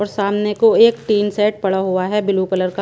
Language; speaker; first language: Hindi; non-native, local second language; Punjabi